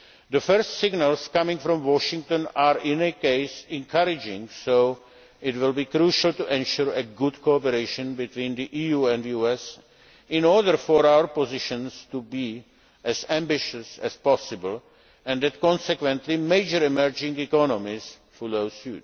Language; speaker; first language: English; non-native, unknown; Czech